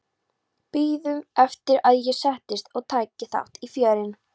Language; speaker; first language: Icelandic; non-native, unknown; Polish